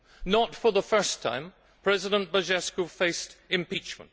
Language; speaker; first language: English; native; English